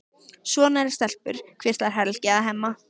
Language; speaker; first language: Icelandic; native; Icelandic